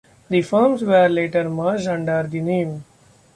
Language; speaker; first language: English; non-native, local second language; Marathi